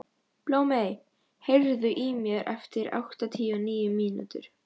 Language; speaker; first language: Icelandic; non-native, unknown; Polish